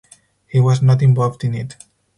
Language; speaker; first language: English; non-native, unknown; Spanish